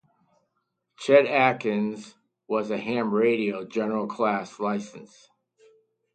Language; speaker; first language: English; native; English